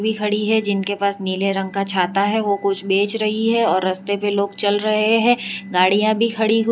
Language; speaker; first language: Hindi; non-native, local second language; Gujarati